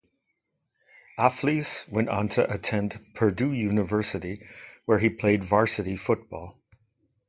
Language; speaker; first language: English; non-native, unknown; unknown